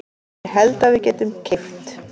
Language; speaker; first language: Icelandic; native; Icelandic